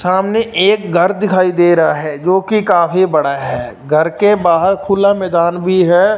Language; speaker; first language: Hindi; non-native, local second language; Punjabi